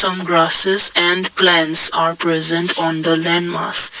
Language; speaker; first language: English; non-native, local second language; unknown